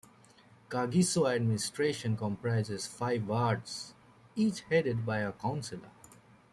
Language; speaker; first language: English; native; English